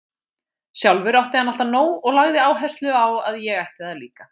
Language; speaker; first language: Icelandic; native; Icelandic